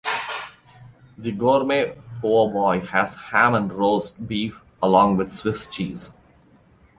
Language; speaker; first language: English; non-native, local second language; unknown